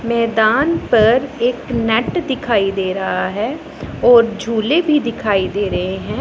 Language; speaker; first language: Hindi; non-native, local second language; Punjabi